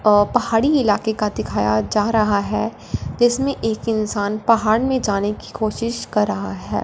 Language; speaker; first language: Hindi; non-native, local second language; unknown